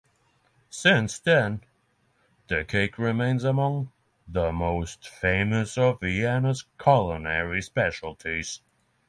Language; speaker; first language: English; non-native, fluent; Norwegian